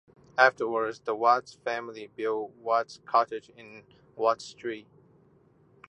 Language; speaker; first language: English; non-native, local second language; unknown